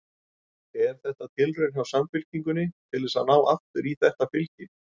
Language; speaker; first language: Icelandic; native; Icelandic